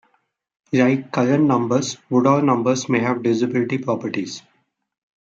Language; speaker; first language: English; non-native, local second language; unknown